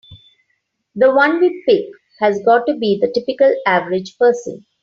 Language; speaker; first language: English; non-native, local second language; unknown